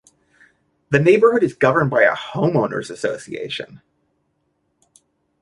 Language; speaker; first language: English; native; English